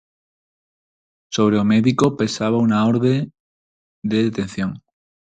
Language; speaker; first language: Galician; non-native, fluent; Spanish